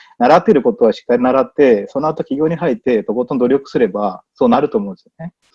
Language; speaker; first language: Japanese; non-native, fluent; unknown